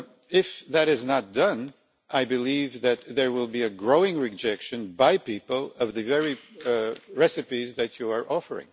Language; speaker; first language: English; non-native, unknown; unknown